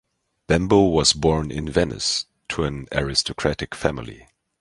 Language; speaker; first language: English; non-native, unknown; German